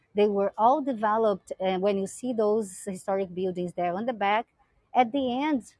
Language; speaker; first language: English; non-native, fluent; Portuguese